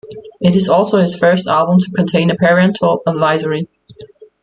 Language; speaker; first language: English; non-native, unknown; German